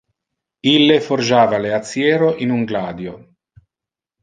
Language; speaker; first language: Interlingua; non-native, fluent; Italian